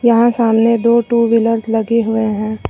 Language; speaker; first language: Hindi; native; Hindi